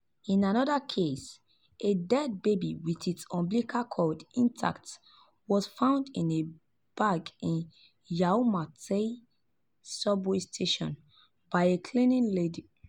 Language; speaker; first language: English; non-native, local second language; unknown